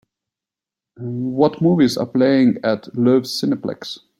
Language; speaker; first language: English; non-native, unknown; German